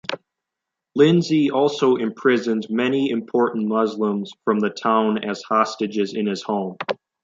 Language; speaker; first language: English; native; English